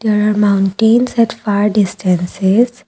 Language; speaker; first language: English; non-native, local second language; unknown